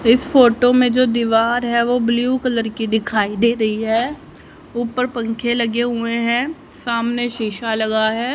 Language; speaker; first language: Hindi; native; Hindi